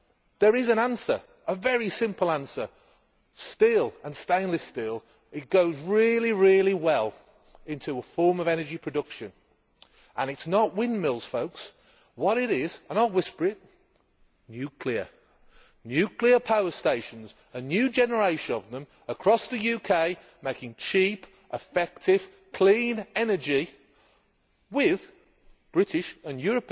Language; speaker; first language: English; native; English